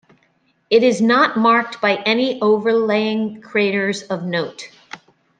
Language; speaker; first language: English; native; English